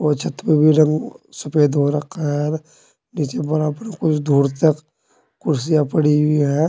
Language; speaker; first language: Hindi; native; Hindi